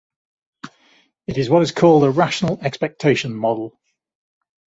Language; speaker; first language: English; native; English